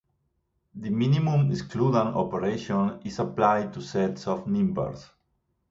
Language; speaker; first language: English; native; English